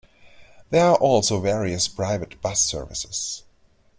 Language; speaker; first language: English; non-native, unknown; German